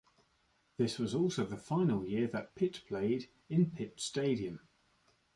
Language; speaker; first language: English; native; English